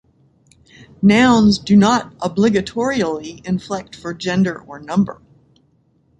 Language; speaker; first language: English; native; English